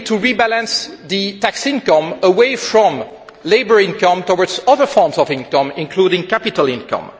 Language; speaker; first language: English; non-native, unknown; French